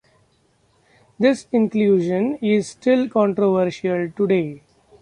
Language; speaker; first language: English; non-native, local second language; Marathi